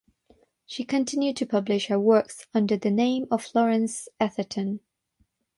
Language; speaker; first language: English; non-native, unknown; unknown